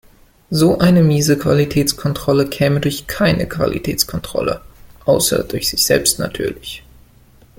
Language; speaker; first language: German; native; German